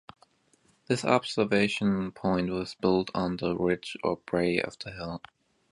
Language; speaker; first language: English; native; English